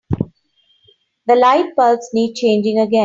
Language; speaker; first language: English; non-native, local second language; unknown